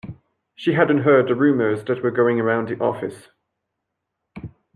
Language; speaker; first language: English; non-native, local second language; French